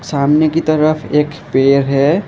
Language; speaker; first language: Hindi; non-native, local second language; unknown